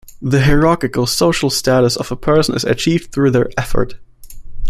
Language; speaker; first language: English; non-native, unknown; German